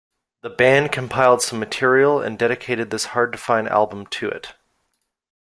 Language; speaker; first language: English; native; English